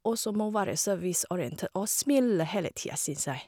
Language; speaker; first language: Norwegian; non-native, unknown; Chinese